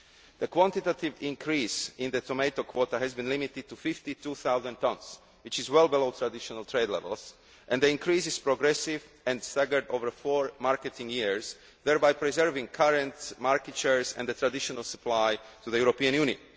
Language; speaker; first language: English; non-native, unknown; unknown